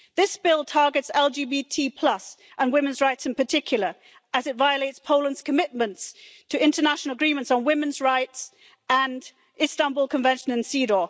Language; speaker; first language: English; native; English